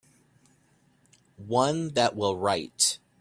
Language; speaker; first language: English; native; English